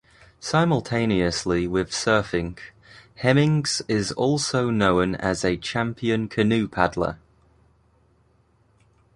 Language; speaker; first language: English; native; English